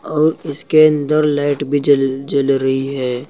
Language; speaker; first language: Hindi; native; Hindi